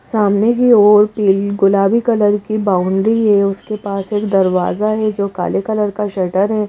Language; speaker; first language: Hindi; native; Hindi